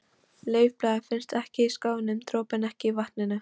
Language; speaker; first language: Icelandic; non-native, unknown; Polish